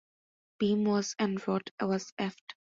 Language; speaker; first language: English; non-native, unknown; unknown